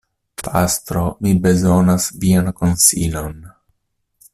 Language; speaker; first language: Esperanto; non-native, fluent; Italian